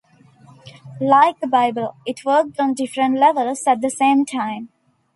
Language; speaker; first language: English; non-native, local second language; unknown